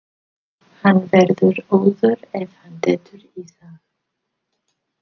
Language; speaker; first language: Icelandic; non-native, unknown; English